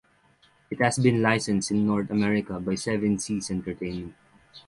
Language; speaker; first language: English; non-native, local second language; Filipino